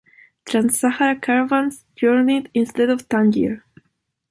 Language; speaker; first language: English; non-native, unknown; Spanish